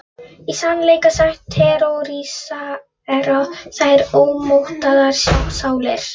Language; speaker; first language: Icelandic; non-native, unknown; Polish